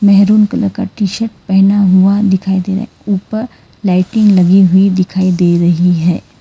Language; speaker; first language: Hindi; non-native, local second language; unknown